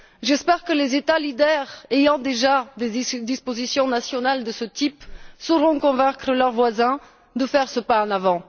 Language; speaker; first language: French; non-native, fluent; Bulgarian